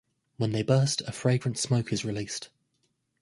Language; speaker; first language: English; native; English